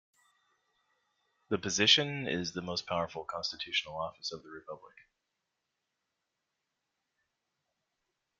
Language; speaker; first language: English; native; English